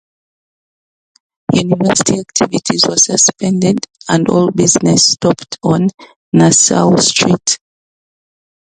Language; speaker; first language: English; non-native, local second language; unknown